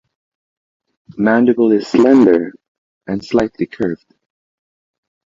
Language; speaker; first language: English; non-native, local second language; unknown